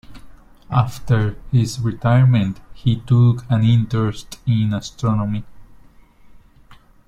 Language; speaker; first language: English; non-native, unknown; Spanish